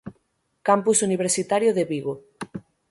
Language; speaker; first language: Galician; native; Galician